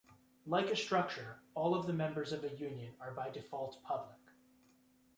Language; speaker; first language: English; native; English